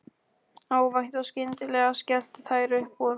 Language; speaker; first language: Icelandic; non-native, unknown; Polish